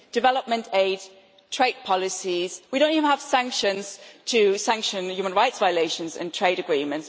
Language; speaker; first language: English; non-native, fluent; German